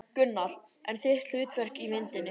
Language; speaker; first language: Icelandic; native; Icelandic